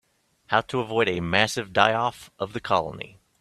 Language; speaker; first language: English; native; English